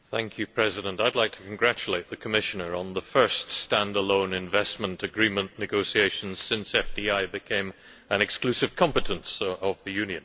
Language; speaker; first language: English; native; English